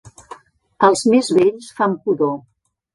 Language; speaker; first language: Catalan; native; Catalan